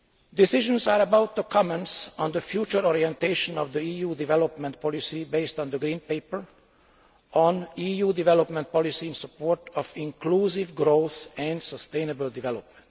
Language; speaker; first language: English; non-native, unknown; Hungarian